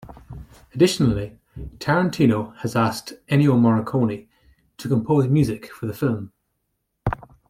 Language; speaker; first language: English; native; English